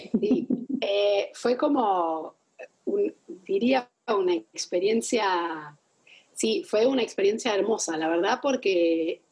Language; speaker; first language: Spanish; non-native, fluent; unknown